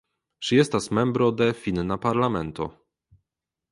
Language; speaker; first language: Esperanto; non-native, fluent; Polish